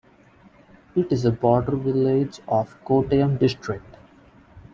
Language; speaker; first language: English; non-native, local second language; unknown